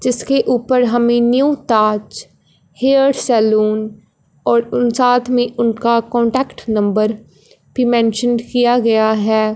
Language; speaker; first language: Hindi; non-native, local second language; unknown